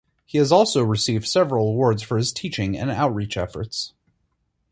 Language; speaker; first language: English; native; English